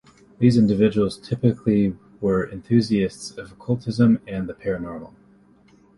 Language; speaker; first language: English; native; English